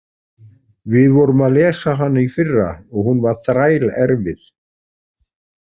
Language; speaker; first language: Icelandic; native; Icelandic